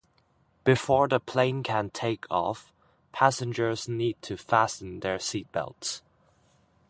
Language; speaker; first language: English; non-native, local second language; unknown